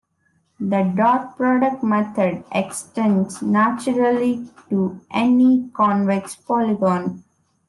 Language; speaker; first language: English; non-native, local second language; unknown